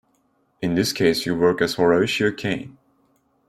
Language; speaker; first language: English; non-native, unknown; Turkish